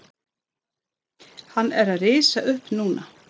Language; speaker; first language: Icelandic; non-native, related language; Swedish